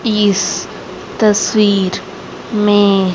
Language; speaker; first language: Hindi; native; Hindi